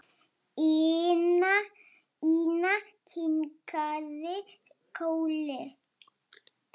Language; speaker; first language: Icelandic; non-native, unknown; Lithuanian